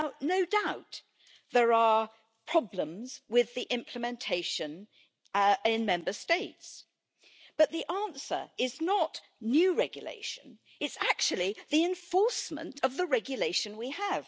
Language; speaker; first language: English; native; English